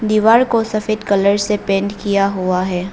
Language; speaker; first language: Hindi; non-native, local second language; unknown